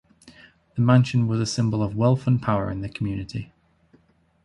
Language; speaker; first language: English; native; English